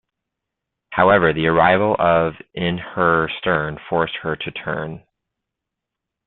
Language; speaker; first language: English; native; English